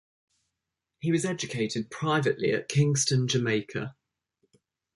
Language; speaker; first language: English; native; English